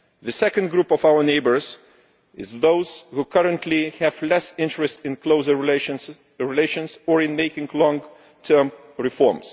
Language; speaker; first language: English; non-native, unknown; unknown